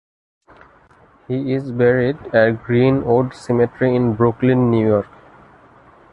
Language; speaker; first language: English; non-native, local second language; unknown